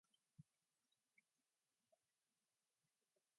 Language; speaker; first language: English; non-native, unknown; Mongolian